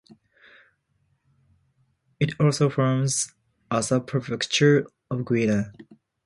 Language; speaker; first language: English; non-native, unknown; Japanese